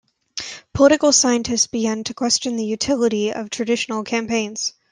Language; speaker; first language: English; native; English